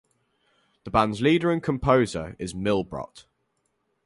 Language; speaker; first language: English; native; English